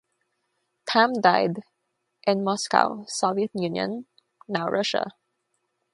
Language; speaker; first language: English; non-native, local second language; Filipino